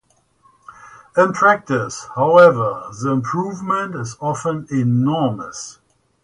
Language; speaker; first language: English; native; English